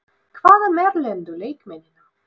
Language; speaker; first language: Icelandic; non-native, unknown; Russian